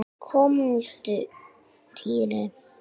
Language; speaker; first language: Icelandic; non-native, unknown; English